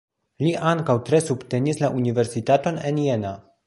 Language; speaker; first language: Esperanto; non-native, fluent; Polish